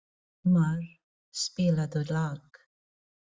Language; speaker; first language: Icelandic; non-native, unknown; Filipino